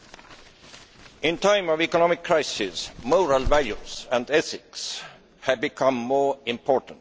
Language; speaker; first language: English; non-native, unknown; Estonian